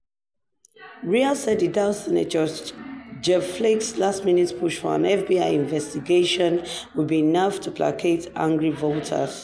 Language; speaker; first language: English; non-native, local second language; Yoruba